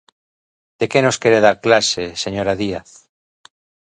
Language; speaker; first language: Galician; native; Galician